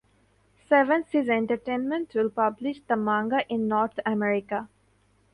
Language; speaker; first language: English; non-native, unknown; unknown